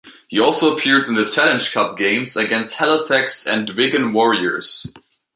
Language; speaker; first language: English; native; English